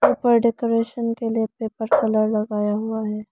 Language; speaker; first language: Hindi; non-native, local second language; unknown